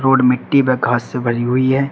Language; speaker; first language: Hindi; native; Hindi